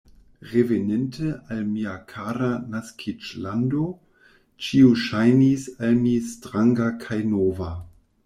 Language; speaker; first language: Esperanto; non-native, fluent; German